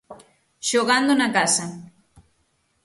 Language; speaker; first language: Galician; native; Galician